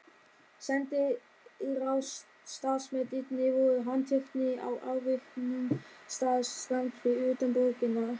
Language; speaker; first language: Icelandic; non-native, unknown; German